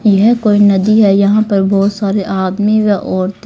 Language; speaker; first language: Hindi; native; Hindi